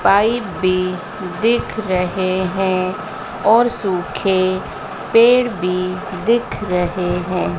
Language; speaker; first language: Hindi; native; Hindi